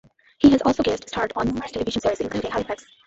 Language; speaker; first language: English; non-native, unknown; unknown